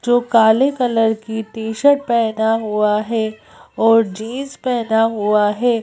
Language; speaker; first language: Hindi; native; Hindi